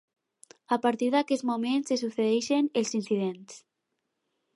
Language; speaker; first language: Catalan; non-native, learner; Spanish